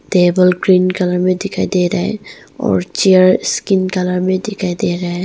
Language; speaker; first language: Hindi; non-native, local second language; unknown